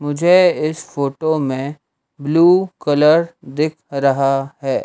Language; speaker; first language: Hindi; native; Hindi